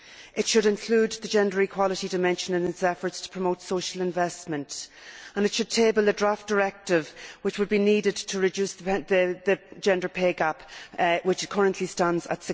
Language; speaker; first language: English; native; English